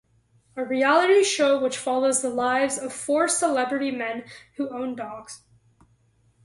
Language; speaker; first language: English; native; English